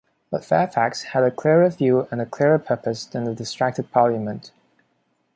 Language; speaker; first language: English; non-native, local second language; Cantonese